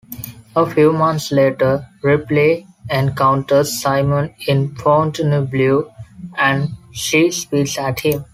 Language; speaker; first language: English; non-native, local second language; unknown